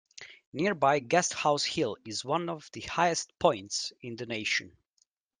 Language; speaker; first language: English; native; English